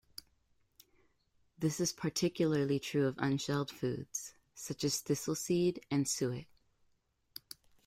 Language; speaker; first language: English; native; English